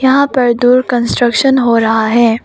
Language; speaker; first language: Hindi; non-native, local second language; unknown